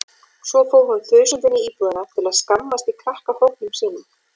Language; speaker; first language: Icelandic; native; Icelandic